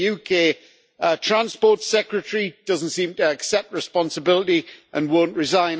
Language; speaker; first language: English; native; English